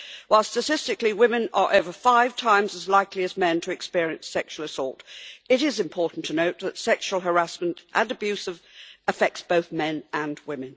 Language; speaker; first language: English; native; English